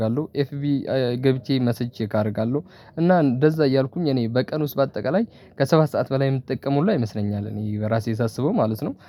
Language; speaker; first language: Amharic; non-native, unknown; Tigrinya